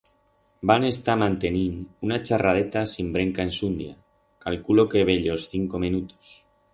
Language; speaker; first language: Aragonese; non-native, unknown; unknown